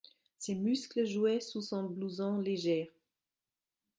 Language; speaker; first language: French; non-native, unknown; German